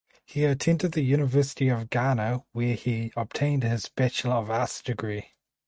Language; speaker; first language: English; native; English